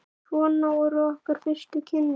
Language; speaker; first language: Icelandic; native; Icelandic